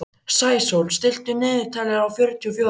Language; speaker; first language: Icelandic; native; Icelandic